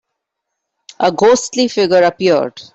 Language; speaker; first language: English; non-native, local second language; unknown